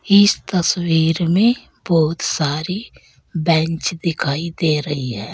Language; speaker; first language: Hindi; native; Hindi